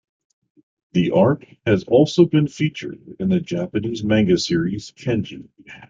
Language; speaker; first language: English; native; English